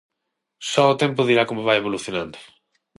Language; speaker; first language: Galician; non-native, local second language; Spanish